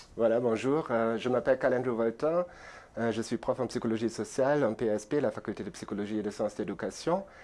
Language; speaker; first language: French; non-native, fluent; German